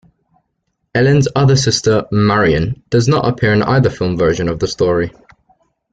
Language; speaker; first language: English; native; English